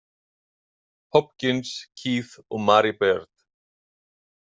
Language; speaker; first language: Icelandic; native; Icelandic